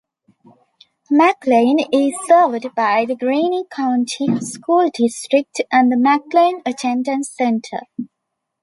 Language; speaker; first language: English; non-native, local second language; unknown